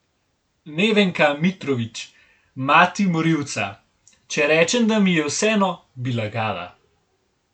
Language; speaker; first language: Slovenian; native; Slovenian